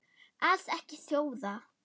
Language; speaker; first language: Icelandic; non-native, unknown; German